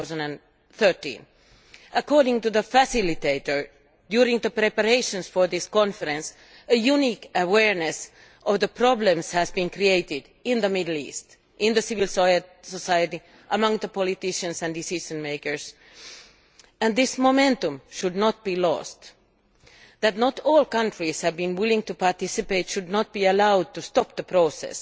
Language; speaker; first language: English; non-native, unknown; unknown